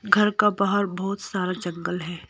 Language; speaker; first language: Hindi; non-native, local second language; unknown